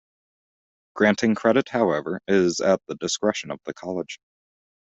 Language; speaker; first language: English; native; English